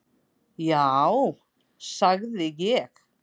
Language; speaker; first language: Icelandic; native; Icelandic